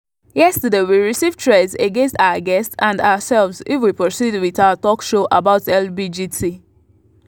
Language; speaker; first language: English; non-native, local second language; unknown